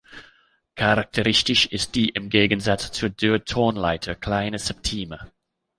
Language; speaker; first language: German; non-native, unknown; English